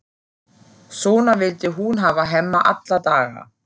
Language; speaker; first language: Icelandic; non-native, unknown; German